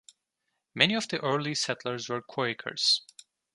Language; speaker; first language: English; non-native, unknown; Turkish